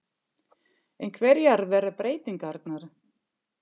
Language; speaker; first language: Icelandic; non-native, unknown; German